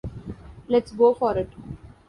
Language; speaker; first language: English; non-native, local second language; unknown